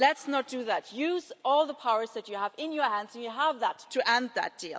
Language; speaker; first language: English; non-native, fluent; German